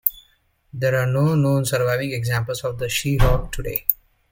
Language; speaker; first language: English; native; English